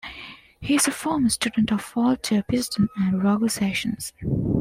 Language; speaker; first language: English; non-native, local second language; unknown